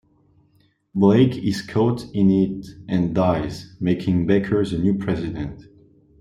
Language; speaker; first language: English; non-native, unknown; French